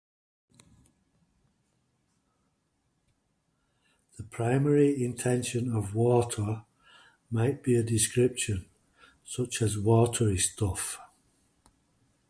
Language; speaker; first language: English; native; English